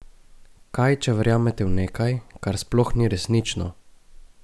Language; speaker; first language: Slovenian; native; Slovenian